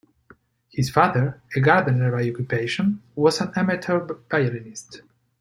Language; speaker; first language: English; non-native, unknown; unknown